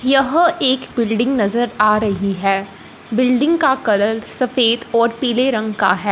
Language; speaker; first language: Hindi; non-native, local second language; Punjabi